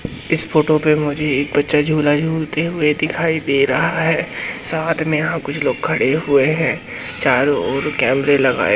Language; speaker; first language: Hindi; native; Hindi